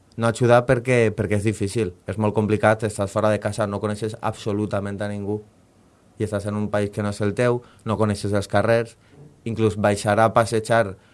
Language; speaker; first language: Catalan; native; Catalan